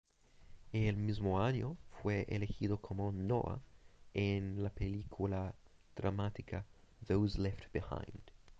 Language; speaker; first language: Spanish; non-native, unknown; English